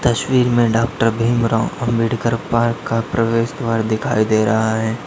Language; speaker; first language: Hindi; native; Hindi